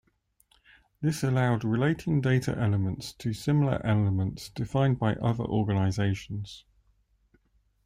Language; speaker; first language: English; native; English